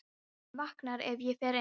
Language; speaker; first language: Icelandic; non-native, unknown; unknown